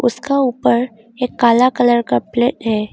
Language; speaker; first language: Hindi; non-native, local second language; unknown